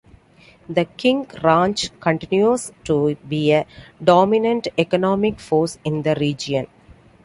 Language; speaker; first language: English; non-native, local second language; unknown